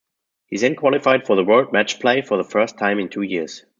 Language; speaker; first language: English; non-native, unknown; German